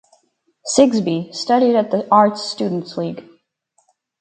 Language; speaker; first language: English; native; English